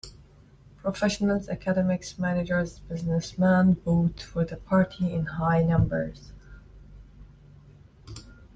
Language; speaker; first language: English; native; English